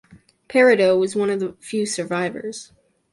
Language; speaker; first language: English; native; English